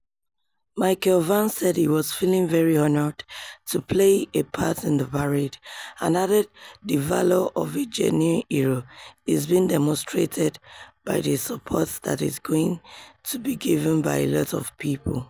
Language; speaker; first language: English; non-native, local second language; Yoruba